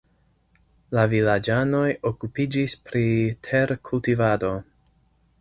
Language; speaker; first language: Esperanto; non-native, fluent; English